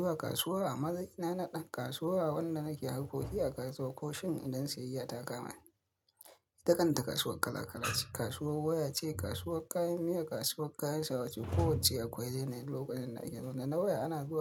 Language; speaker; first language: Hausa; native; Hausa